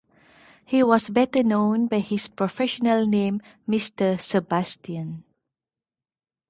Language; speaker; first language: English; non-native, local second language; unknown